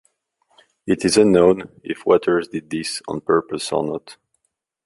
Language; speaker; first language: English; non-native, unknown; French